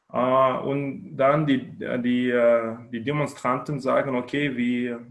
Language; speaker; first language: German; non-native, learner; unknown